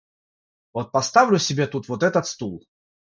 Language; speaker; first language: Russian; non-native, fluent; Georgian